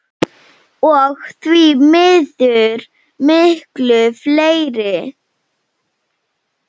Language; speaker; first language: Icelandic; non-native, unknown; Slovenian